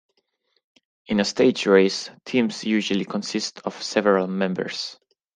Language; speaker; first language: English; non-native, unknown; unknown